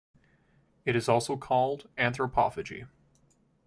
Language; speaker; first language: English; native; English